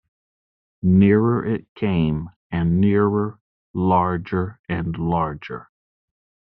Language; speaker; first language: English; native; English